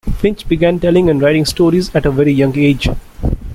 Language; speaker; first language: English; non-native, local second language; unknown